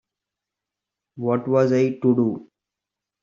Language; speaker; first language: English; non-native, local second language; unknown